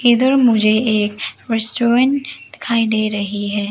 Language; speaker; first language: Hindi; non-native, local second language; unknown